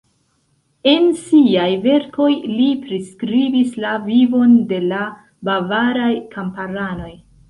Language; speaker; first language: Esperanto; non-native, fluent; Central Kurdish